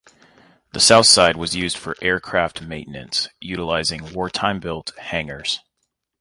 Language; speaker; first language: English; native; English